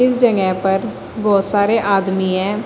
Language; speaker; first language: Hindi; native; Hindi